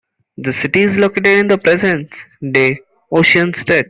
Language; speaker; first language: English; non-native, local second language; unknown